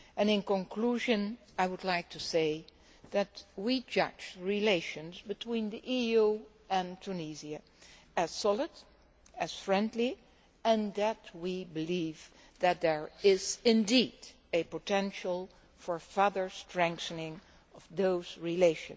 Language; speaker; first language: English; non-native, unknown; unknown